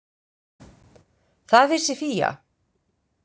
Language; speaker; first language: Icelandic; native; Icelandic